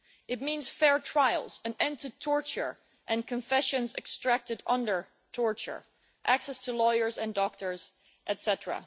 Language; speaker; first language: English; non-native, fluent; Dutch